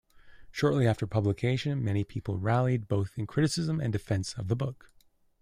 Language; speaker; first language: English; native; English